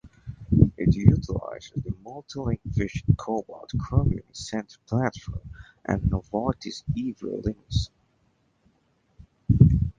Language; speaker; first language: English; native; English